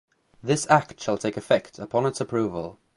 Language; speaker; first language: English; native; English